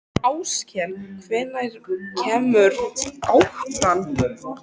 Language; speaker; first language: Icelandic; native; Icelandic